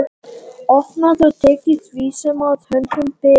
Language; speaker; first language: Icelandic; non-native, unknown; Latvian